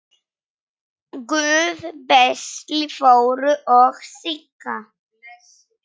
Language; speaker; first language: Icelandic; non-native, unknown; Polish